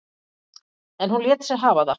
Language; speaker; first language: Icelandic; native; Icelandic